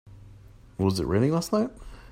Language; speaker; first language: English; native; English